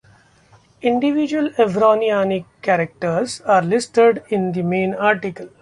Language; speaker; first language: English; non-native, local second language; Marathi